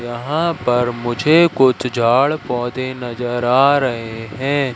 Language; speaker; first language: Hindi; native; Hindi